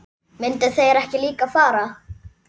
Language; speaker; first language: Icelandic; native; Icelandic